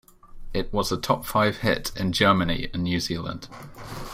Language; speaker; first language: English; native; English